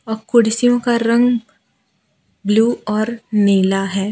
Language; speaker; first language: Hindi; non-native, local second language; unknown